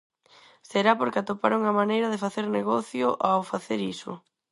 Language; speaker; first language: Galician; non-native, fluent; Spanish